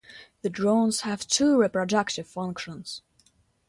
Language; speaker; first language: English; non-native, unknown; Russian